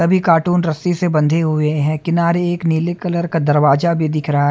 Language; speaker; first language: Hindi; native; Hindi